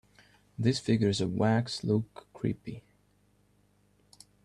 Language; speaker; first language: English; native; English